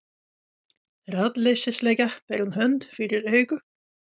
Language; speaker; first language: Icelandic; non-native, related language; Swedish